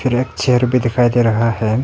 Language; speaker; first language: Hindi; early bilingual, other home language; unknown